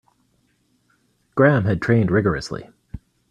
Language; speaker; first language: English; native; English